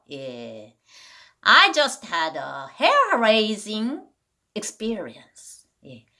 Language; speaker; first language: English; non-native, learner; Korean